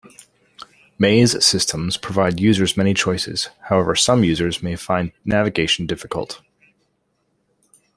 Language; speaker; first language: English; native; English